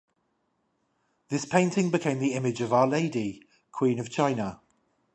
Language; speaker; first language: English; native; English